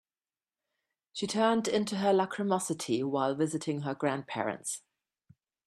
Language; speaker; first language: English; non-native, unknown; German